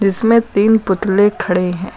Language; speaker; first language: Hindi; native; Hindi